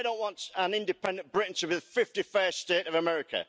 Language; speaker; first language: English; native; English